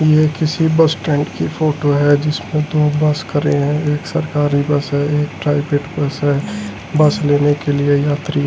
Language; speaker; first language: Hindi; native; Hindi